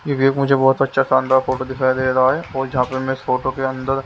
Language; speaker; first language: Hindi; native; Hindi